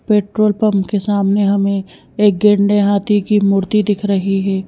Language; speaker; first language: Hindi; native; Hindi